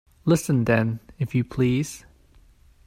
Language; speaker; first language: English; non-native, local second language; Cantonese